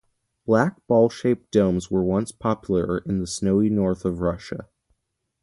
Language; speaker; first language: English; native; English